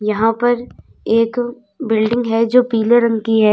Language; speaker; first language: Hindi; native; Hindi